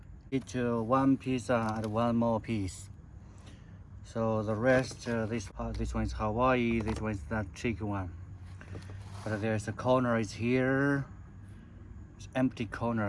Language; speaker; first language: English; non-native, learner; Chinese